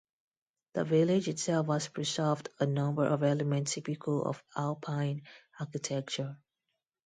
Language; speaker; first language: English; non-native, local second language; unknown